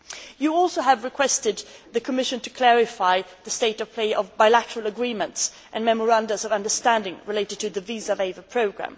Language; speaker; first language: English; non-native, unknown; Swedish